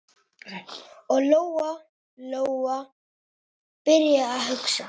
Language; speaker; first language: Icelandic; non-native, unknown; Italian